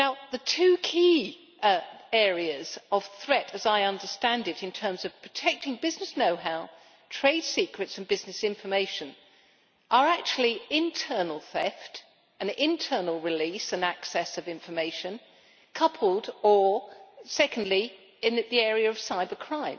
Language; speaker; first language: English; native; English